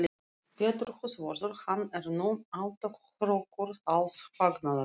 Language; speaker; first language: Icelandic; non-native, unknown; Russian